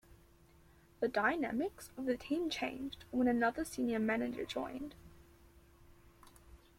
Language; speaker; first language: English; native; English